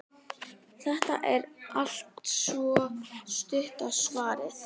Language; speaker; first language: Icelandic; native; Icelandic